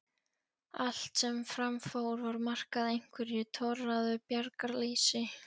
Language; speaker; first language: Icelandic; non-native, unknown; Polish